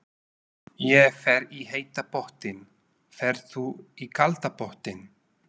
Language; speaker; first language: Icelandic; non-native, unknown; Slovak